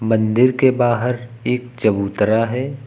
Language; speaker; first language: Hindi; native; Hindi